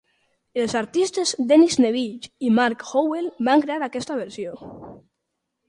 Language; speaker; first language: Catalan; non-native, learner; Spanish